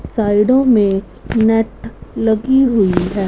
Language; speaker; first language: Hindi; non-native, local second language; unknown